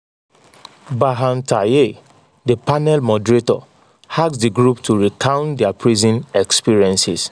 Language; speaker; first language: English; non-native, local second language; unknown